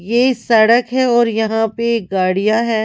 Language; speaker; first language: Hindi; non-native, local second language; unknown